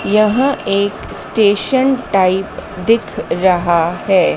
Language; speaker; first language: Hindi; native; Hindi